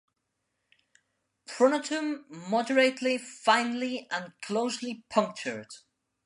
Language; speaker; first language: English; non-native, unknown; Spanish